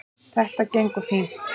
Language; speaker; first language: Icelandic; native; Icelandic